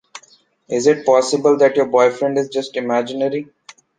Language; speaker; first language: English; non-native, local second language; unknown